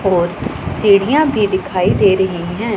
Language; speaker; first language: Hindi; non-native, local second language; Punjabi